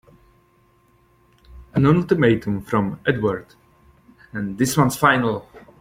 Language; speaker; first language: English; non-native, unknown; Czech